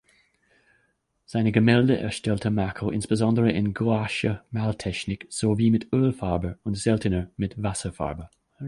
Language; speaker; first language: German; non-native, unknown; English